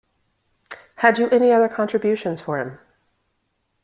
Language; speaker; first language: English; native; English